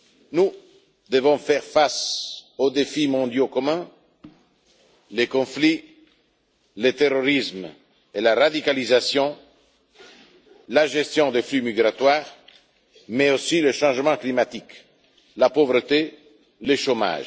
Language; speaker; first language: French; non-native, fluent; Italian